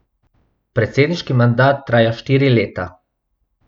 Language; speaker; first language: Slovenian; non-native, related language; Bosnian